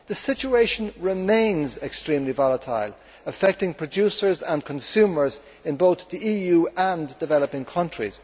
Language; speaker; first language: English; native; English